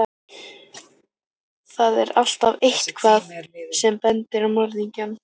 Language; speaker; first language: Icelandic; native; Icelandic